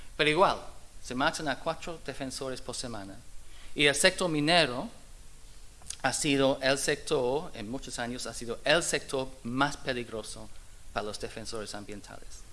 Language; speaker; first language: Spanish; non-native, fluent; English